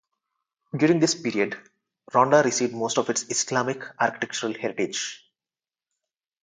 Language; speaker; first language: English; non-native, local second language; Telugu